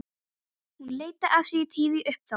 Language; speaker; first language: Icelandic; non-native, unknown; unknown